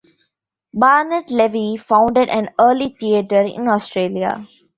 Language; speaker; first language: English; non-native, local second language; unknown